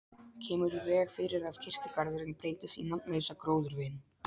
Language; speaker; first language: Icelandic; non-native, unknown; Polish